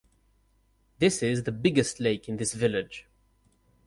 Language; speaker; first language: English; non-native, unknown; Kabyle